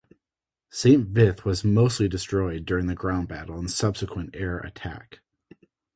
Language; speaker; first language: English; native; English